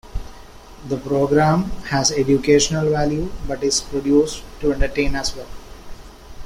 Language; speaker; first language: English; non-native, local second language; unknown